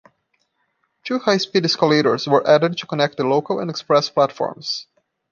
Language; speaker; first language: English; non-native, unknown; Portuguese